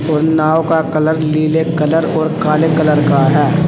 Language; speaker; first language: Hindi; native; Hindi